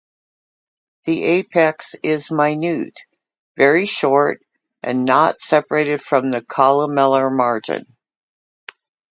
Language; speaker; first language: English; native; English